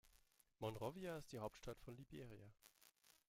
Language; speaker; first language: German; native; German